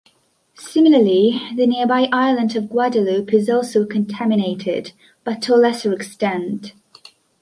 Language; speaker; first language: English; non-native, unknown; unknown